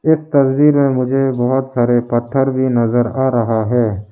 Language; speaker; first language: Hindi; early bilingual, other home language; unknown